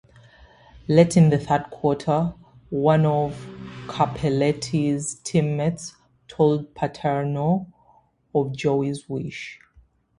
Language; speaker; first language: English; native; English